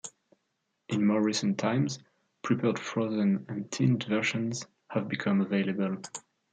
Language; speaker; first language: English; non-native, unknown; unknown